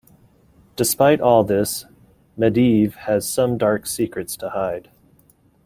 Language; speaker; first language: English; native; English